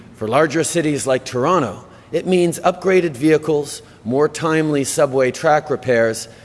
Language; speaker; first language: English; native; English